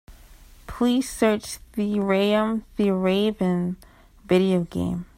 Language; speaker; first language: English; native; English